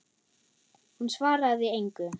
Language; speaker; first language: Icelandic; non-native, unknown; German